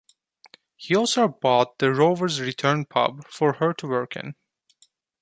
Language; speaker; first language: English; non-native, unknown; Turkish